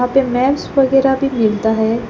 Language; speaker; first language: Hindi; early bilingual, other home language; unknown